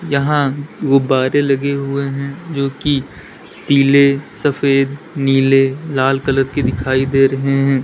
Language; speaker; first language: Hindi; native; Hindi